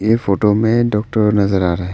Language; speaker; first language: Hindi; non-native, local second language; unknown